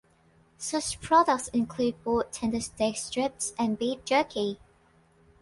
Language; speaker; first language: English; non-native, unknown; Thai